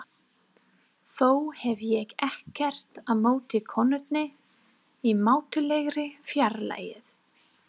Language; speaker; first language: Icelandic; non-native, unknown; English